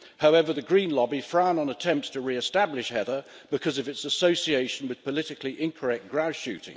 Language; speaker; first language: English; native; English